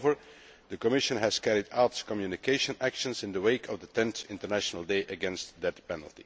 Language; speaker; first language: English; non-native, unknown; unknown